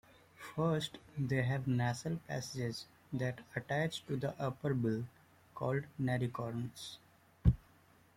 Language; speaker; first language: English; non-native, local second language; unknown